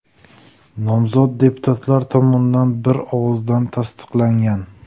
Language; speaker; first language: Uzbek; native; Uzbek